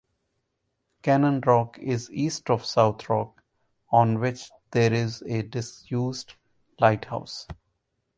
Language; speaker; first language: English; non-native, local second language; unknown